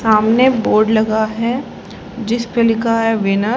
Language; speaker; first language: Hindi; native; Hindi